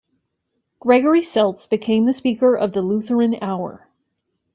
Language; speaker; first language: English; native; English